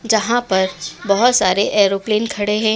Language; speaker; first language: Hindi; native; Hindi